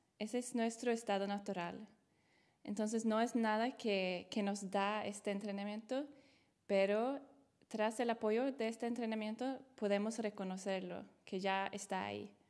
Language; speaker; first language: Spanish; non-native, fluent; Swedish